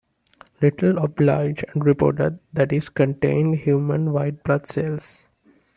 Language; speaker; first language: English; non-native, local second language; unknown